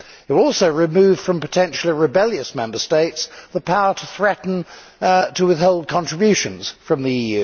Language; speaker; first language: English; native; English